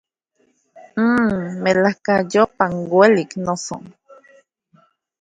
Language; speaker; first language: Central Puebla Nahuatl; native; Central Puebla Nahuatl